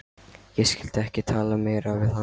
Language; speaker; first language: Icelandic; non-native, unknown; Lithuanian